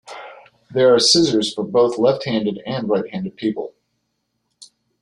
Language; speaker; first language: English; native; English